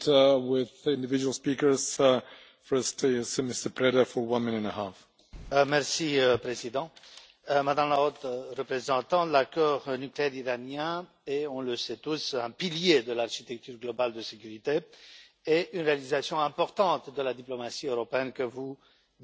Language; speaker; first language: French; non-native, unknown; Romanian